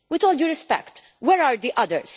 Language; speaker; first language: English; non-native, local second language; Maltese